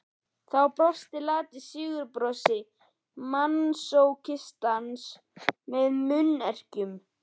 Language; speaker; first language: Icelandic; native; Icelandic